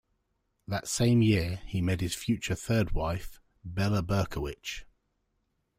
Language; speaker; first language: English; native; English